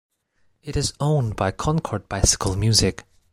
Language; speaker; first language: English; non-native, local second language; Cantonese